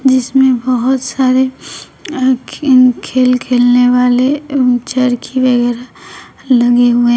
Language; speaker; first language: Hindi; native; Hindi